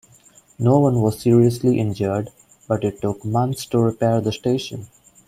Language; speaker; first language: English; non-native, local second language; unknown